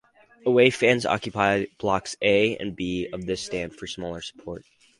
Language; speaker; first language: English; native; English